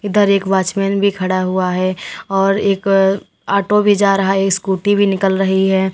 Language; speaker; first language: Hindi; native; Hindi